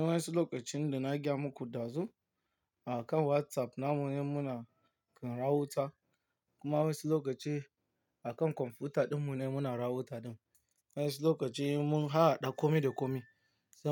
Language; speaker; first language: Hausa; non-native, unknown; Yoruba